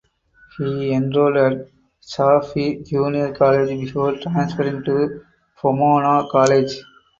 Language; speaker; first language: English; non-native, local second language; Tamil